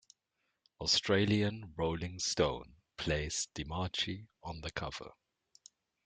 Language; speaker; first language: English; native; English